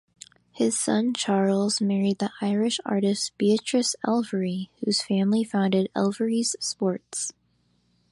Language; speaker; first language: English; native; English